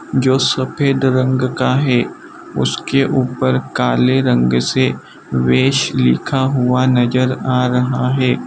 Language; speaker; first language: Hindi; non-native, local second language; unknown